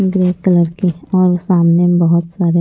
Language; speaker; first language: Hindi; non-native, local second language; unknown